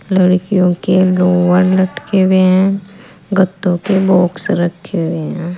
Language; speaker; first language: Hindi; native; Hindi